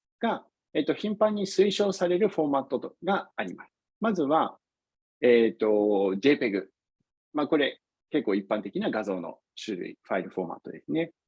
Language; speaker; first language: Japanese; non-native, fluent; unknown